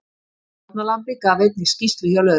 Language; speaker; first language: Icelandic; native; Icelandic